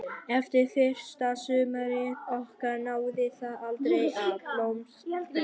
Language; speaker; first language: Icelandic; non-native, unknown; Vietnamese